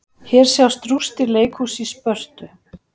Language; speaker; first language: Icelandic; native; Icelandic